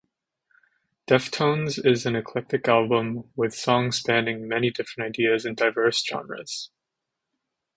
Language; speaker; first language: English; native; English